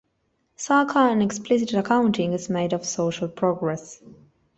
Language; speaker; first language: English; non-native, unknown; Spanish